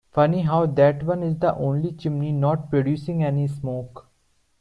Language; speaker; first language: English; non-native, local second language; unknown